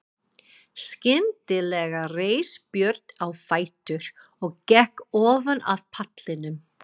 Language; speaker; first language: Icelandic; non-native, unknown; English